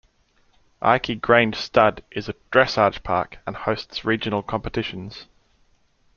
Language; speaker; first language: English; native; English